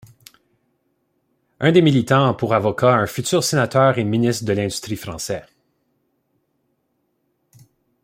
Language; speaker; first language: French; native; French